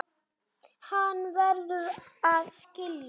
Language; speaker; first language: Icelandic; native; Icelandic